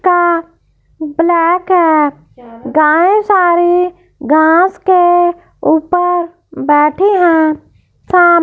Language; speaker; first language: Hindi; non-native, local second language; Punjabi